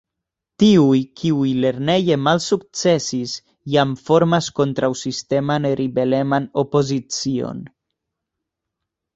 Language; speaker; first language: Esperanto; non-native, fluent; Spanish